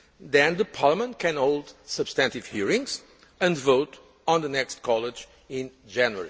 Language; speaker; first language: English; non-native, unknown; Portuguese